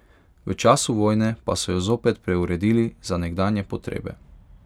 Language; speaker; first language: Slovenian; non-native, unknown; Hungarian